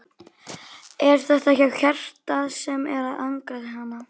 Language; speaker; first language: Icelandic; native; Icelandic